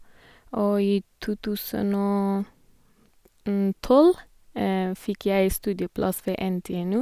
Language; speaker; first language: Norwegian; non-native, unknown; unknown